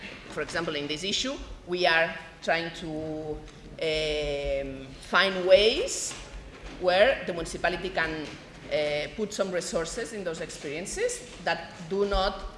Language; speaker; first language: English; non-native, fluent; Spanish